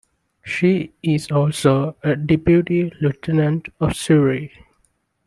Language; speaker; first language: English; non-native, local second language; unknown